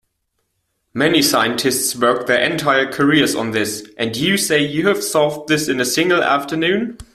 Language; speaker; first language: English; non-native, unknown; German